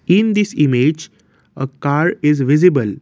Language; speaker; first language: English; non-native, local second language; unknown